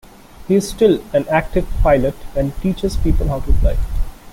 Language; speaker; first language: English; non-native, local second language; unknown